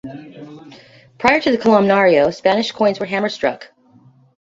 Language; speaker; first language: English; native; English